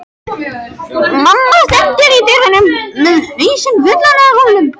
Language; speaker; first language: Icelandic; non-native, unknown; French